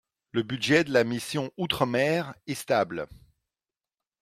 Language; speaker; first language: French; non-native, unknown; Dutch